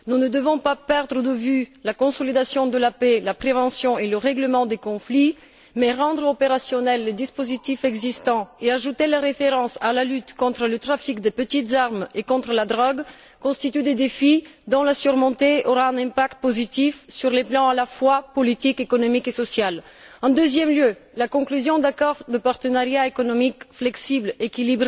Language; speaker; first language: French; non-native, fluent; Bulgarian